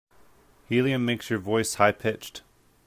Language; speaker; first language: English; native; English